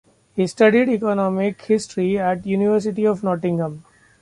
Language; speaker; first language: English; non-native, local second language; Marathi